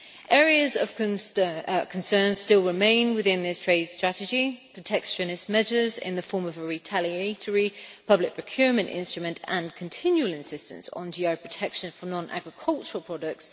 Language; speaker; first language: English; native; English